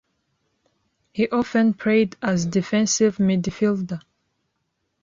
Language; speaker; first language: English; non-native, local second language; Kinyarwanda